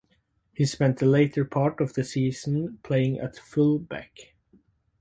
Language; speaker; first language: English; native; English